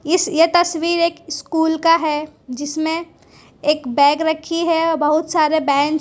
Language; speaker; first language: Hindi; non-native, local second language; Gujarati